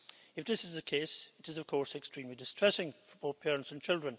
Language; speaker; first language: English; native; English